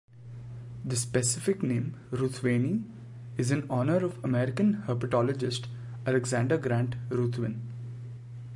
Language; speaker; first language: English; non-native, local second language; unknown